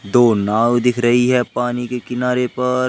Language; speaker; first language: Hindi; native; Hindi